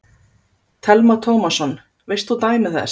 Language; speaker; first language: Icelandic; native; Icelandic